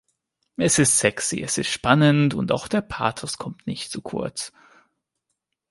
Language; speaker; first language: German; non-native, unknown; Hungarian